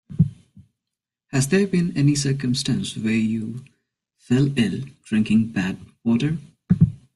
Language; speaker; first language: English; non-native, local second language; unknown